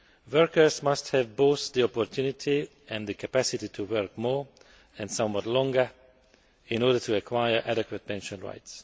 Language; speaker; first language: English; non-native, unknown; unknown